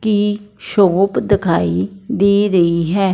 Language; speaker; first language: Hindi; non-native, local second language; Punjabi